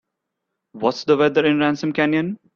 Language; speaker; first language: English; non-native, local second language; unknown